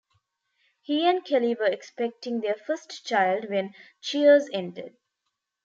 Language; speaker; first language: English; non-native, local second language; Tamil